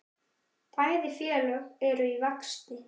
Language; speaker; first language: Icelandic; native; Icelandic